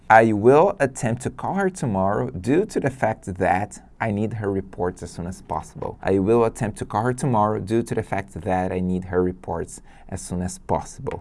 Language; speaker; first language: English; non-native, fluent; Portuguese